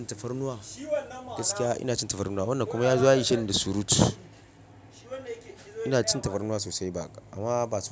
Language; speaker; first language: Hausa; non-native, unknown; Yoruba